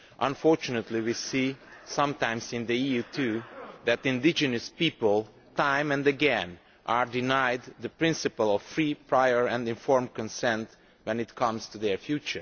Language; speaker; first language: English; non-native, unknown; Romanian